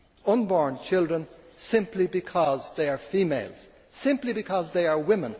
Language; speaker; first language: English; native; English